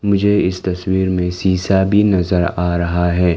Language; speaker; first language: Hindi; non-native, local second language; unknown